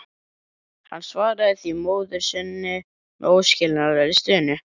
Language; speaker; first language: Icelandic; native; Icelandic